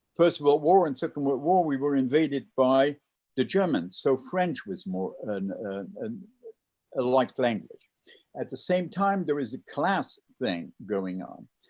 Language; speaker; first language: English; non-native, fluent; Luxembourgish